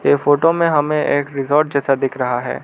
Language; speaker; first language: Hindi; non-native, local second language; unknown